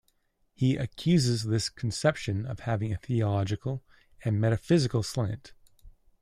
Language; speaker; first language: English; native; English